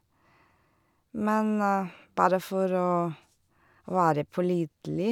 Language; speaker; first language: Norwegian; non-native, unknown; Russian